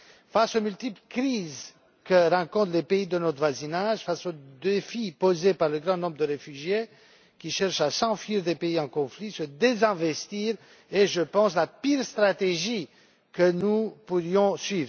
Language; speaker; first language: French; non-native, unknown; Romanian